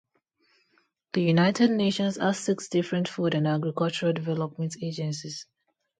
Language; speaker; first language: English; non-native, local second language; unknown